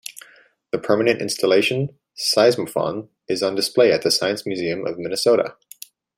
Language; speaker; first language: English; native; English